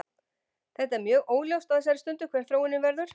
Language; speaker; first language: Icelandic; native; Icelandic